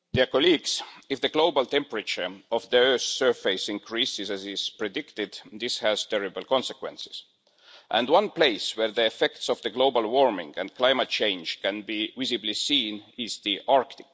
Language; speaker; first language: English; non-native, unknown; Estonian